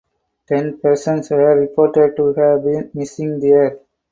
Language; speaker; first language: English; non-native, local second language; Tamil